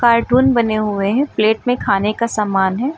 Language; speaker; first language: Hindi; native; Hindi